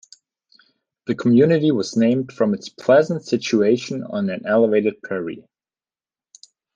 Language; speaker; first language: English; non-native, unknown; German